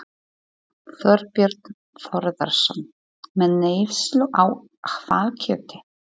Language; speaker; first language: Icelandic; non-native, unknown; Polish